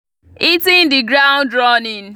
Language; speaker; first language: English; non-native, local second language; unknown